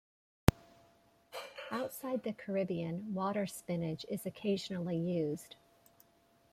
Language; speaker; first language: English; native; English